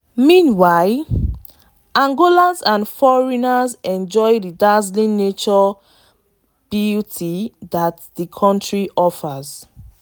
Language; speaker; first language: English; non-native, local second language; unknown